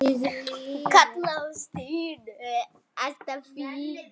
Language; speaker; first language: Icelandic; native; Icelandic